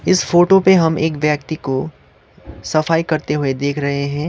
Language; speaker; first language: Hindi; non-native, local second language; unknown